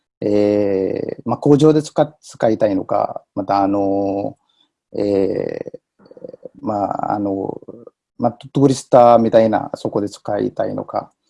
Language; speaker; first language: Japanese; non-native, fluent; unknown